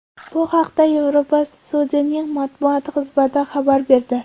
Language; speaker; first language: Uzbek; non-native, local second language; Kara-Kalpak